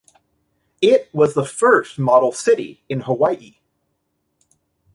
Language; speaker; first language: English; native; English